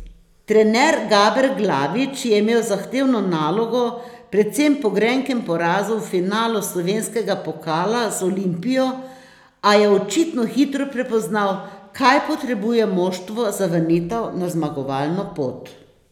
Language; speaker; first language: Slovenian; native; Slovenian